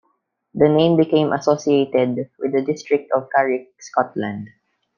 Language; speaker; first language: English; non-native, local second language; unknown